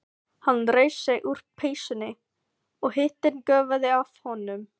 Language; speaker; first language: Icelandic; non-native, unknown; Filipino